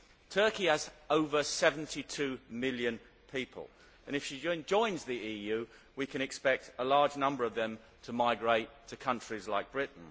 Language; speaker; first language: English; native; English